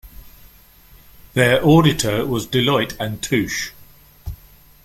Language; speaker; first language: English; native; English